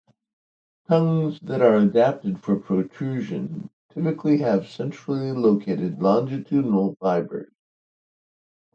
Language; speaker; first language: English; native; English